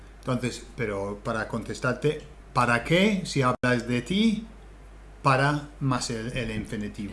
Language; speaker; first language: Spanish; non-native, fluent; English